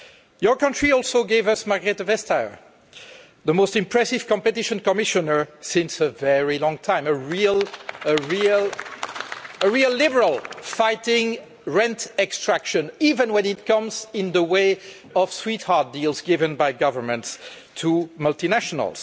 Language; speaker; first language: English; non-native, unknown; French